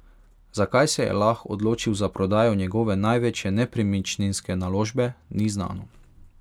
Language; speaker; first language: Slovenian; non-native, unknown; Hungarian